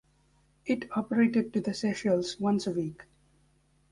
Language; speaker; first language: English; native; English